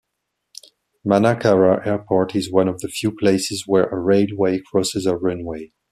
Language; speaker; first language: English; non-native, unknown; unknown